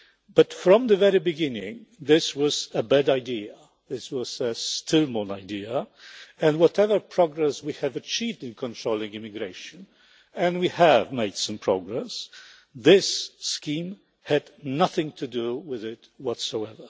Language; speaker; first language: English; non-native, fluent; Polish